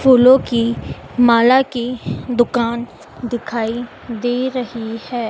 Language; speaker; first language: Hindi; native; Hindi